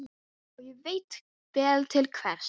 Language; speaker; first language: Icelandic; non-native, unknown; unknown